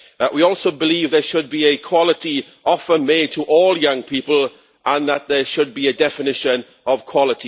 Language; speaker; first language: English; native; English